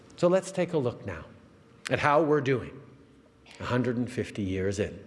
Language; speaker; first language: English; early bilingual, other home language; French